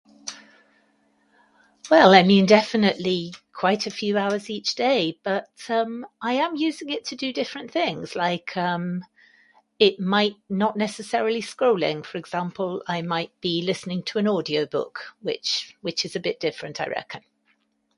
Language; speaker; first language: English; native; English